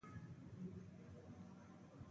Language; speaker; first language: English; non-native, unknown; Pashto